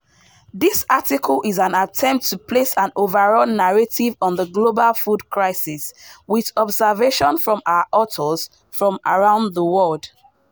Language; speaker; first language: English; non-native, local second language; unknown